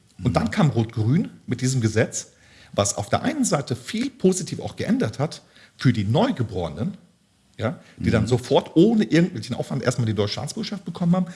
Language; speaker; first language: German; early bilingual, other home language; Turkish